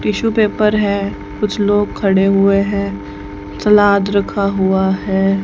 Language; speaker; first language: Hindi; native; Hindi